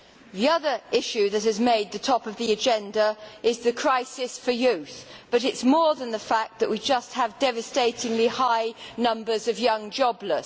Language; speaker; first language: English; native; English